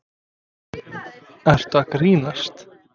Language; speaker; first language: Icelandic; non-native, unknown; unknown